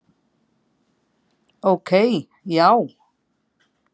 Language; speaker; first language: Icelandic; native; Icelandic